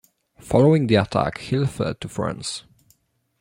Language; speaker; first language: English; non-native, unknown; Polish